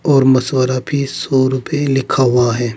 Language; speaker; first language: Hindi; native; Hindi